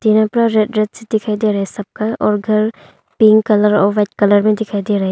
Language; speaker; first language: Hindi; non-native, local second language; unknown